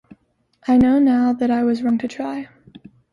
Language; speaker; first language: English; native; English